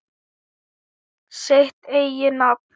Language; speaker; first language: Icelandic; non-native, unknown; Thai